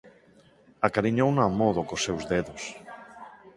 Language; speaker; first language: Galician; non-native, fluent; Spanish